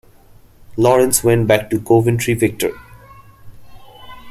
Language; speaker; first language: English; non-native, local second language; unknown